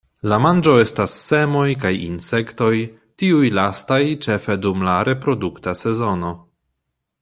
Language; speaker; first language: Esperanto; non-native, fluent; Polish